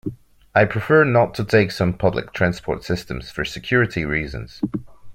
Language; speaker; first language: English; non-native, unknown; French